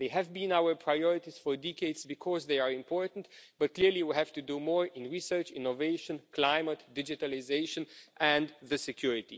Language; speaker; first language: English; non-native, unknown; Romanian